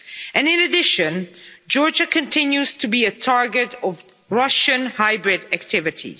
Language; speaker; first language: English; non-native, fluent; Dutch